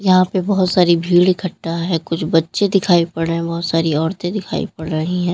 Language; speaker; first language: Hindi; native; Hindi